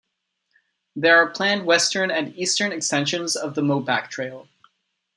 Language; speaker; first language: English; non-native, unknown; Czech